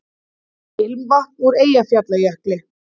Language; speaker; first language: Icelandic; native; Icelandic